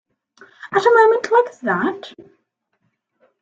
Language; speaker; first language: English; native; English